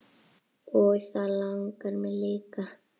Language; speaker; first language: Icelandic; native; Icelandic